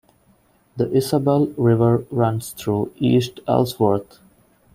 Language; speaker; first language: English; non-native, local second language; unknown